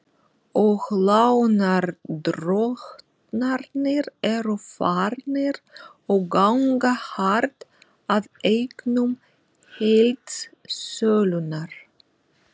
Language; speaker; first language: Icelandic; non-native, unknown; Russian